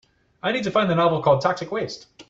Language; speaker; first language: English; native; English